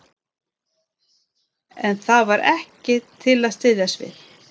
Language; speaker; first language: Icelandic; non-native, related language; Swedish